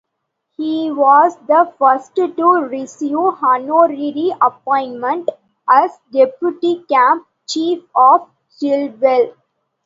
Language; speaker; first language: English; non-native, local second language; Tamil